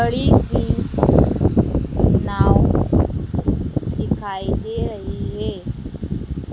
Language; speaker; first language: Hindi; native; Hindi